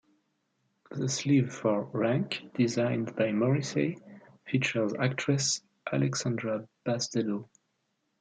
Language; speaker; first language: English; non-native, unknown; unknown